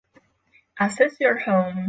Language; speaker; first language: English; non-native, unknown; Polish